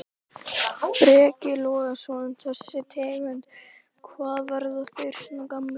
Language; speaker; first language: Icelandic; native; Icelandic